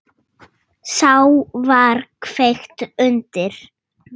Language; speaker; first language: Icelandic; non-native, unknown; Russian